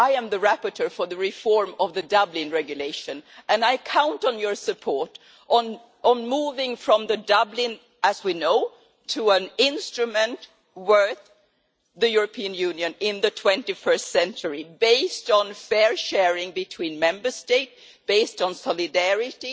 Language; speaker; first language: English; non-native, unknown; Swedish